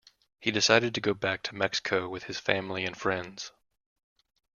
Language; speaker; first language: English; native; English